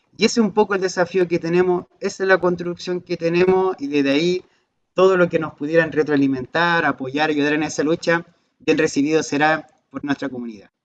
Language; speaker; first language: Spanish; native; Spanish